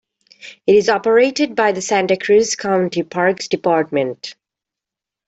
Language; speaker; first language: English; native; English